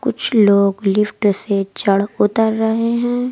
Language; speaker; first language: Hindi; native; Hindi